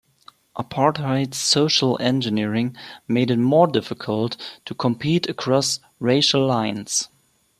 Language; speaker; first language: English; non-native, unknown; German